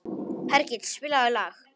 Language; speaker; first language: Icelandic; non-native, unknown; Polish